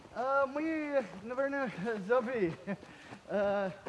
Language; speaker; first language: Russian; non-native, learner; English